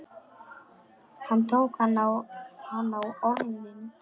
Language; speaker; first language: Icelandic; non-native, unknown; Polish